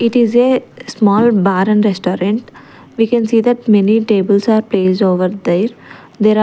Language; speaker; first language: English; non-native, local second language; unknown